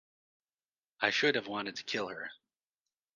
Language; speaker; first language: English; native; English